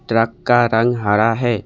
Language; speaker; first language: Hindi; non-native, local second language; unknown